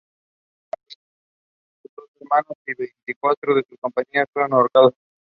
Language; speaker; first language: English; non-native, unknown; Spanish